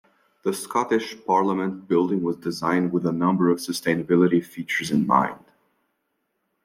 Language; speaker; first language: English; non-native, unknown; French